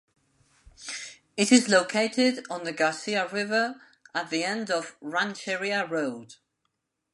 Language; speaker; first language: English; non-native, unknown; Spanish